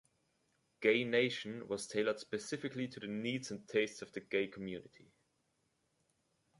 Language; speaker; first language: English; native; English